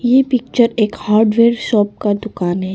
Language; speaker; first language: Hindi; early bilingual, other home language; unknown